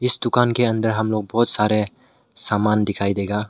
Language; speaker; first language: Hindi; non-native, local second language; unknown